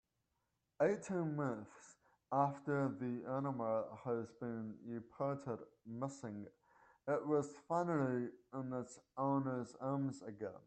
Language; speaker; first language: English; native; English